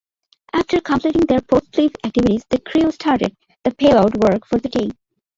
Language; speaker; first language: English; non-native, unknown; Bangla